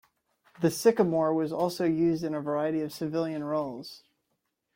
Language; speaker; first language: English; native; English